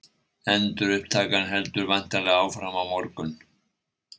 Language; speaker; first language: Icelandic; native; Icelandic